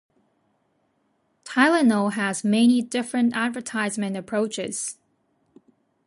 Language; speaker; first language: English; non-native, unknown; Japanese